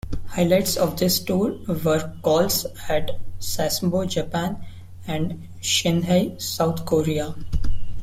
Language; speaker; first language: English; non-native, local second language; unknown